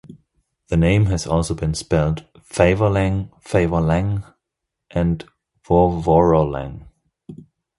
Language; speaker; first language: English; non-native, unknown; German